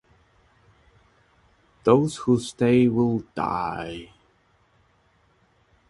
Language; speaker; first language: English; non-native, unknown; Russian